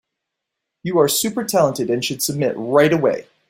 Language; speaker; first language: English; native; English